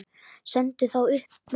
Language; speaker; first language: Icelandic; native; Icelandic